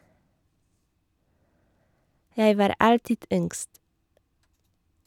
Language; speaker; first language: Norwegian; non-native, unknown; Polish